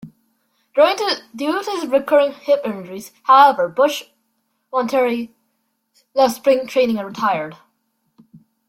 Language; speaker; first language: English; non-native, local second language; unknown